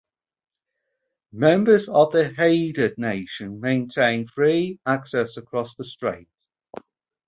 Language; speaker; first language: English; native; English